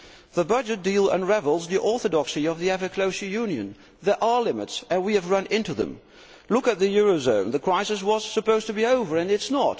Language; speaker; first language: English; non-native, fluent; Dutch